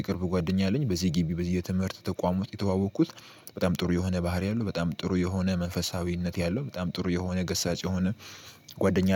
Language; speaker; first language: Amharic; native; Amharic